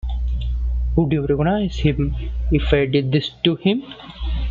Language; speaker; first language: English; non-native, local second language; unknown